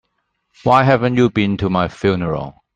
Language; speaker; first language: English; non-native, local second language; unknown